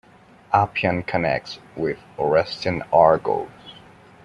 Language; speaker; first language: English; non-native, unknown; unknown